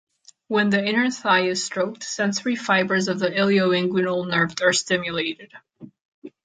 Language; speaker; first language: English; non-native, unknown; Catalan